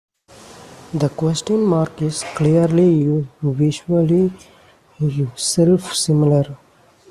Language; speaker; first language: English; non-native, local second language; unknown